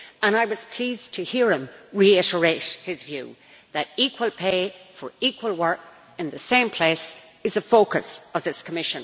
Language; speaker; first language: English; native; English